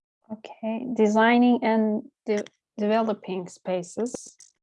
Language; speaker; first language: English; non-native, learner; Turkish